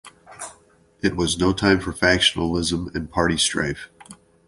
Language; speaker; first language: English; native; English